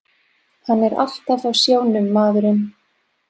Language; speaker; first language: Icelandic; non-native, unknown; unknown